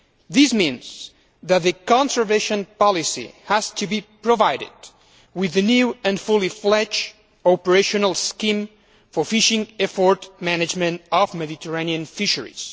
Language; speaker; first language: English; non-native, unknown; Spanish